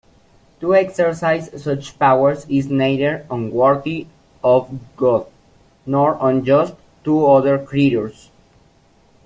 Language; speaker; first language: English; native; English